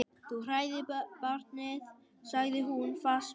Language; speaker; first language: Icelandic; non-native, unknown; Vietnamese